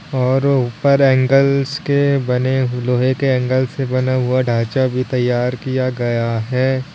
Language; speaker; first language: Hindi; native; Hindi